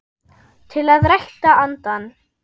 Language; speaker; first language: Icelandic; non-native, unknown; German